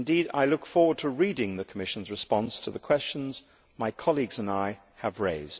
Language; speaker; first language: English; native; English